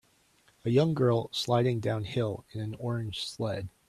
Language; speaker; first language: English; native; English